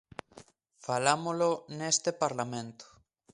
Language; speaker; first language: Galician; native; Galician